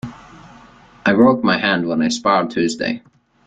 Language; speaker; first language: English; native; English